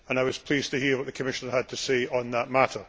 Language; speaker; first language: English; native; English